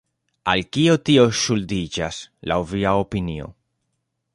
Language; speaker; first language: Esperanto; non-native, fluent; Spanish